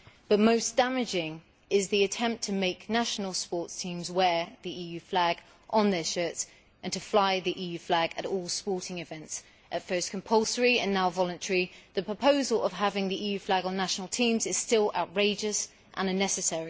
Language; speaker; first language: English; native; English